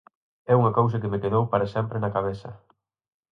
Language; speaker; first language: Galician; native; Galician